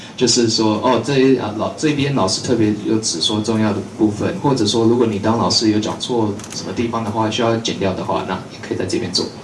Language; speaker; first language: Chinese; early bilingual, other home language; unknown